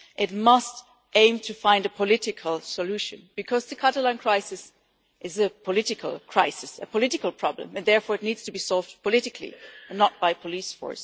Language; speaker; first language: English; non-native, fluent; German